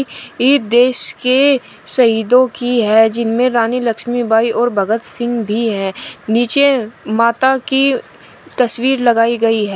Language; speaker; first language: Hindi; native; Hindi